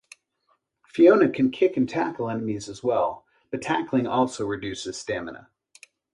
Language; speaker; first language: English; native; English